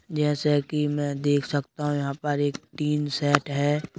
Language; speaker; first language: Hindi; native; Hindi